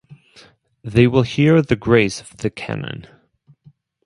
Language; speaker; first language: English; non-native, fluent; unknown